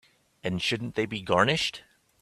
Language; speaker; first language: English; native; English